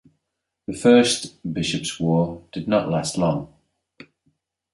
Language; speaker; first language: English; native; English